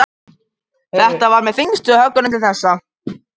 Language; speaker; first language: Icelandic; non-native, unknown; Japanese